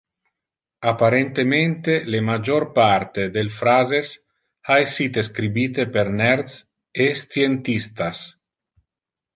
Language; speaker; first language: Interlingua; non-native, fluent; Italian